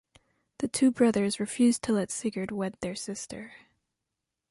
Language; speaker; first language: English; non-native, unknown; French